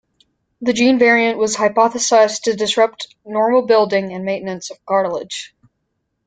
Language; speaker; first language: English; native; English